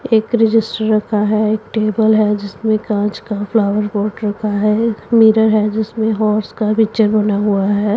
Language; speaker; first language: Hindi; non-native, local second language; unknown